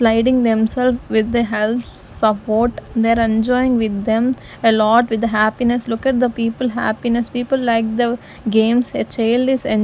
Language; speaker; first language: English; non-native, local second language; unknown